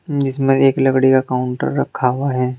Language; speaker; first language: Hindi; native; Hindi